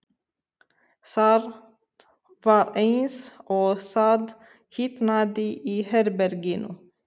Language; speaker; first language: Icelandic; non-native, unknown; Romanian